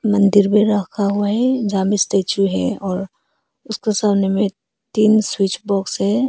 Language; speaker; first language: Hindi; early bilingual, other home language; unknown